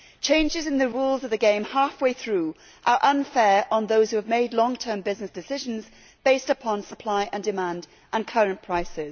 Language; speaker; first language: English; native; English